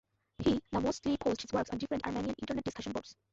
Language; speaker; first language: English; non-native, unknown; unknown